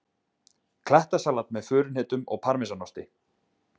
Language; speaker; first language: Icelandic; native; Icelandic